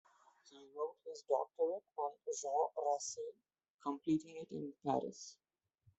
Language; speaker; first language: English; non-native, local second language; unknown